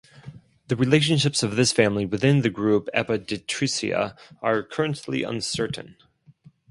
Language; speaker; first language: English; non-native, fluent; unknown